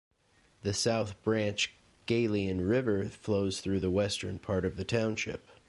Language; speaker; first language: English; native; English